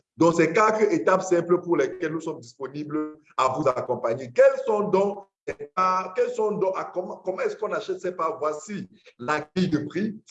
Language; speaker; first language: French; non-native, local second language; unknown